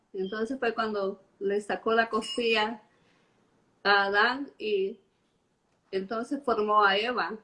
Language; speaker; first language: Spanish; native; Spanish